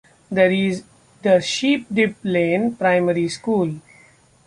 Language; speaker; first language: English; non-native, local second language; Marathi